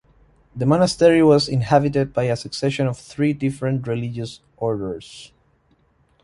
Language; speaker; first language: English; non-native, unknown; Spanish